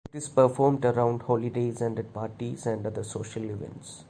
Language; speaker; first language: English; non-native, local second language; Malayalam